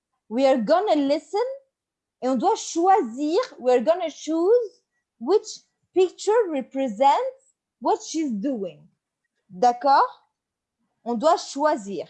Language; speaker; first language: English; non-native, fluent; French